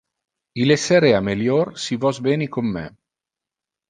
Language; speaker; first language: Interlingua; non-native, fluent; Italian